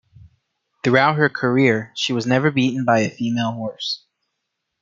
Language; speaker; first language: English; native; English